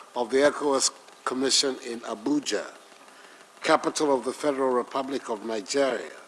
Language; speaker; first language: English; non-native, local second language; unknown